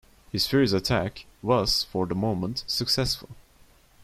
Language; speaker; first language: English; non-native, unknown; Turkish